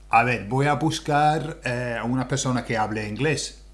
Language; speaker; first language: Spanish; non-native, fluent; English